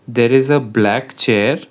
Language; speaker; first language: English; non-native, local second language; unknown